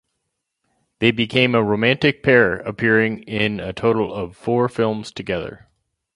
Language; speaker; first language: English; native; English